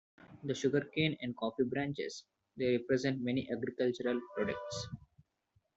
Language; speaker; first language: English; non-native, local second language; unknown